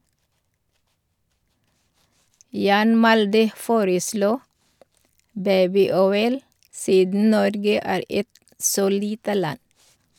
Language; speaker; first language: Norwegian; non-native, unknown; Filipino